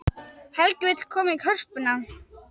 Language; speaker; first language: Icelandic; native; Icelandic